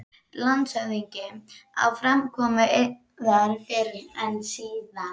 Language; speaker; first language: Icelandic; native; Icelandic